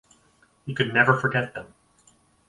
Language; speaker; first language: English; native; English